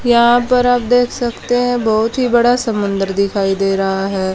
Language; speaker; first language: Hindi; native; Hindi